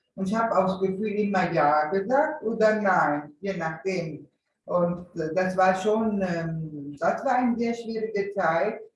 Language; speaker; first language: German; early bilingual, other home language; Italian